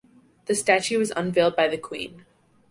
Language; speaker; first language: English; native; English